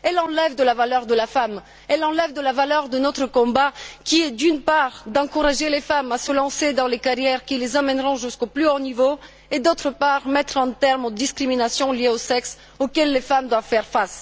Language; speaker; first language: French; non-native, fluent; Bulgarian